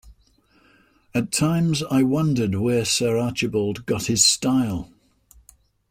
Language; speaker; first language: English; native; English